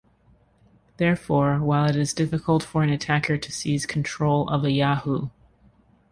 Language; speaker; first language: English; native; English